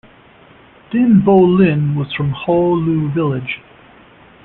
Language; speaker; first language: English; native; English